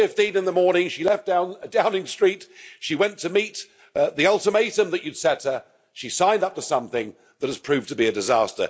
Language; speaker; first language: English; native; English